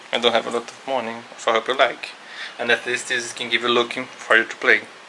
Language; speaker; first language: English; non-native, learner; Portuguese